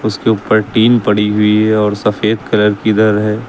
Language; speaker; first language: Hindi; native; Hindi